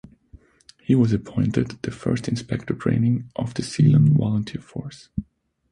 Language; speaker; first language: English; non-native, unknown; German